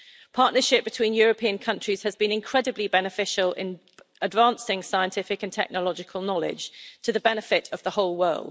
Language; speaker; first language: English; native; English